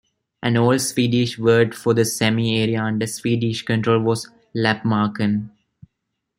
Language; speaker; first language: English; non-native, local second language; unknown